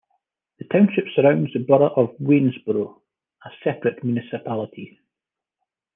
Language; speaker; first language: English; native; English